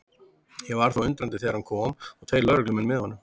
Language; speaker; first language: Icelandic; native; Icelandic